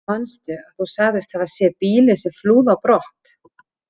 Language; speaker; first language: Icelandic; native; Icelandic